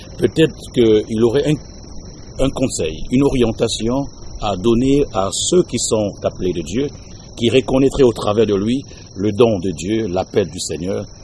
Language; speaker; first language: French; non-native, local second language; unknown